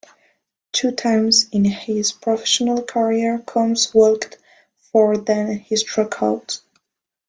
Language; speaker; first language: English; non-native, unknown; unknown